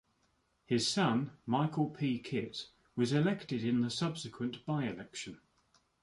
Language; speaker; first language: English; native; English